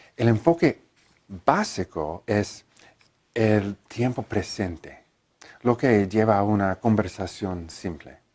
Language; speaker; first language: Spanish; non-native, learner; English